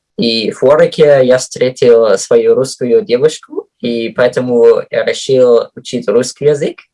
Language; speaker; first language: Russian; non-native, fluent; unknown